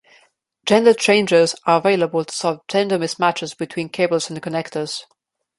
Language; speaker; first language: English; non-native, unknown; Slovenian